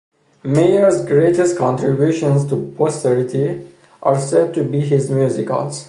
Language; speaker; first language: English; non-native, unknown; Persian